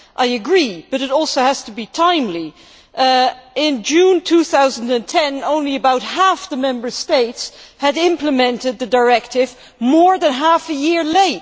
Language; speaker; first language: English; non-native, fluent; Dutch